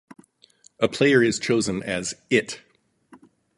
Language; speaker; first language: English; native; English